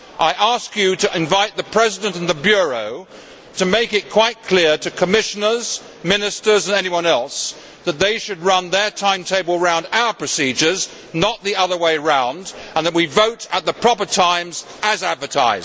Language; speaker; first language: English; native; English